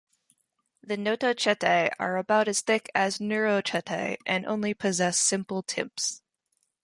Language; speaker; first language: English; native; English